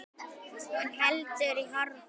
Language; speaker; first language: Icelandic; native; Icelandic